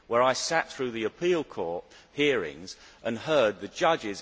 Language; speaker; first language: English; native; English